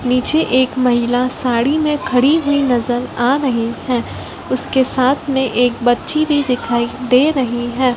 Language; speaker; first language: Hindi; native; Hindi